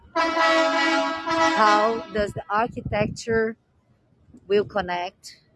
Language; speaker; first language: English; non-native, fluent; Portuguese